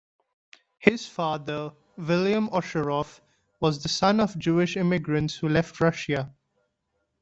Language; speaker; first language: English; non-native, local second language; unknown